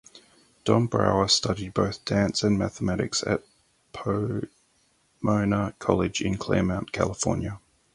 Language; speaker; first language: English; native; English